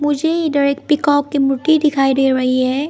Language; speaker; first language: Hindi; non-native, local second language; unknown